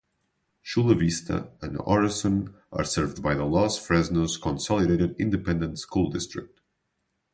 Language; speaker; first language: English; non-native, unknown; Portuguese